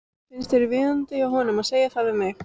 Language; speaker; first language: Icelandic; native; Icelandic